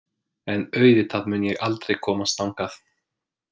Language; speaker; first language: Icelandic; non-native, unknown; English